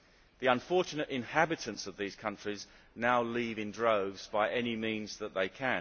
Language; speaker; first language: English; native; English